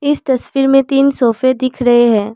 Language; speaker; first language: Hindi; non-native, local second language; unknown